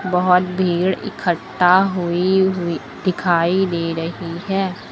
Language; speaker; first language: Hindi; native; Hindi